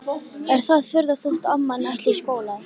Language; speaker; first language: Icelandic; native; Icelandic